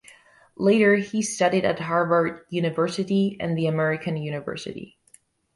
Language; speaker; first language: English; non-native, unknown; Catalan